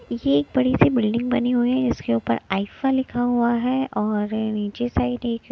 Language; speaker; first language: Hindi; non-native, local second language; Punjabi